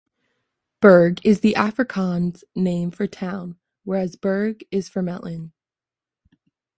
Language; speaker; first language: English; native; English